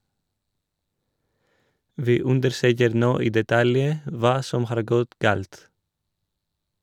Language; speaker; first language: Norwegian; non-native, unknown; Greek